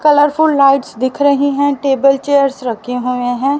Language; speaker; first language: Hindi; native; Hindi